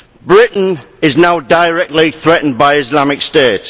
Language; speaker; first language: English; native; English